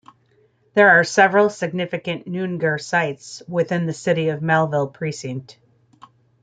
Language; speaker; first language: English; native; English